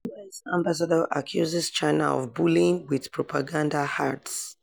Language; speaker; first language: English; non-native, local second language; Yoruba